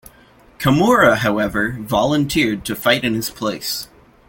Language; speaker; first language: English; native; English